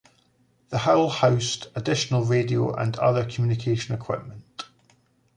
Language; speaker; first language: English; native; English